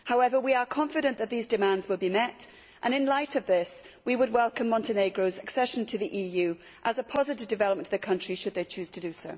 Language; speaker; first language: English; native; English